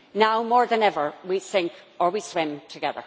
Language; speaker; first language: English; native; English